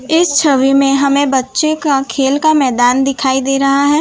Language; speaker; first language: Hindi; non-native, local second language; Gujarati